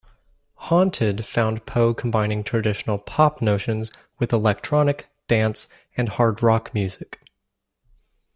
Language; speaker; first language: English; native; English